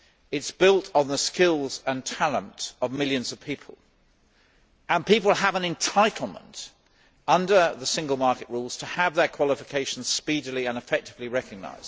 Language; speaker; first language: English; native; English